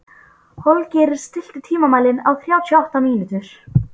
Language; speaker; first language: Icelandic; non-native, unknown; Polish